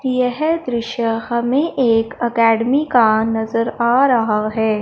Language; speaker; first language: Hindi; non-native, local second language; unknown